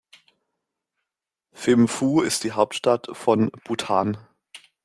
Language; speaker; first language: German; native; German